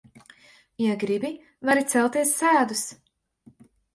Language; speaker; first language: Latvian; native; Latvian